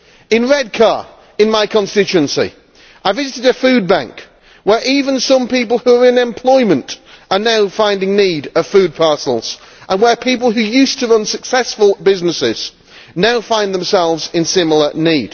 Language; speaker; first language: English; native; English